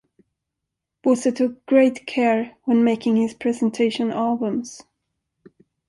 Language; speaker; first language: English; non-native, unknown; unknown